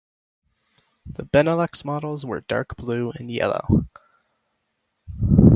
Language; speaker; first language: English; native; English